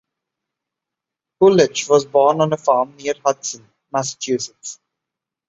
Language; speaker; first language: English; non-native, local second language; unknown